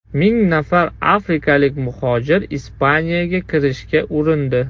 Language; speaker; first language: Uzbek; non-native, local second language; Russian